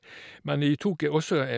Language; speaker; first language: Norwegian; native; Norwegian